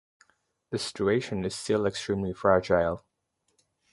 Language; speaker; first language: English; native; English